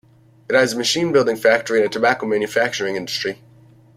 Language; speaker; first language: English; native; English